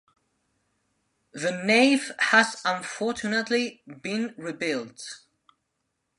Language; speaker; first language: English; non-native, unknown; Spanish